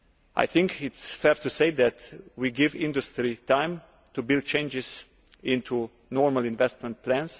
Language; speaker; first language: English; non-native, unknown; Slovenian